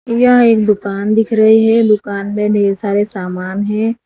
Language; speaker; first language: Hindi; non-native, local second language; Gujarati